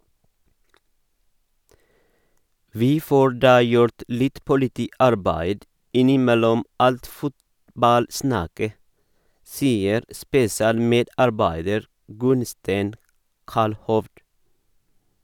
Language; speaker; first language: Norwegian; non-native, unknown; Oromo